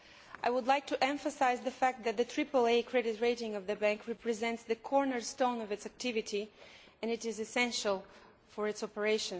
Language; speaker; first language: English; non-native, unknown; Bulgarian